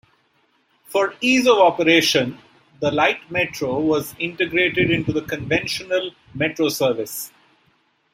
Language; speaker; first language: English; non-native, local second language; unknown